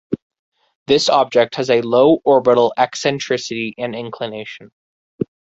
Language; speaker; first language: English; native; English